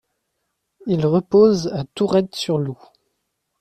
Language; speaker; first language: French; native; French